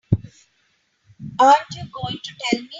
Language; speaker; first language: English; non-native, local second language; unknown